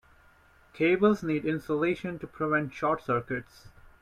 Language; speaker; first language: English; non-native, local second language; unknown